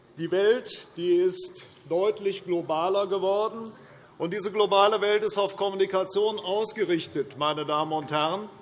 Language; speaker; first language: German; native; German